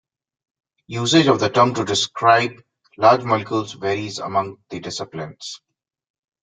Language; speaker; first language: English; non-native, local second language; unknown